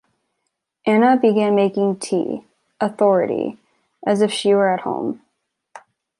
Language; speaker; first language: English; native; English